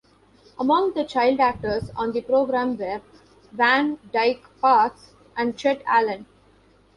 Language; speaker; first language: English; non-native, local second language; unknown